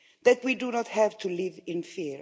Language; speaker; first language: English; non-native, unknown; Swedish